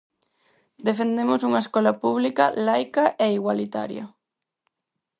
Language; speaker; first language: Galician; non-native, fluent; Spanish